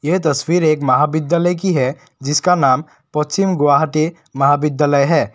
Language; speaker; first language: Hindi; non-native, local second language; Assamese